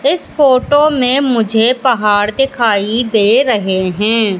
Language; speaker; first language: Hindi; native; Hindi